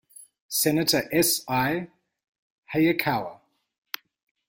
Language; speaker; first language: English; native; English